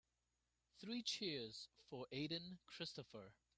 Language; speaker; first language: English; non-native, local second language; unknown